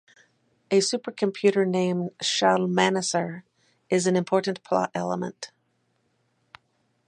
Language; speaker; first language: English; native; English